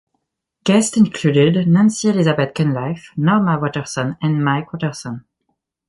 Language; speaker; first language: English; non-native, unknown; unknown